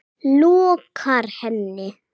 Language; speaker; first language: Icelandic; non-native, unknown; English